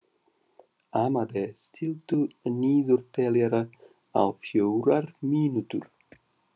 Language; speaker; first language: Icelandic; non-native, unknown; Russian